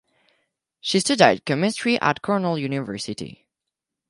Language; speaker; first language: English; non-native, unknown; French